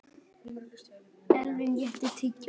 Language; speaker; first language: Icelandic; non-native, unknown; Chinese